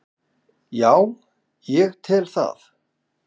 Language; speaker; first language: Icelandic; native; Icelandic